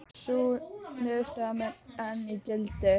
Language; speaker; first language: Icelandic; native; Icelandic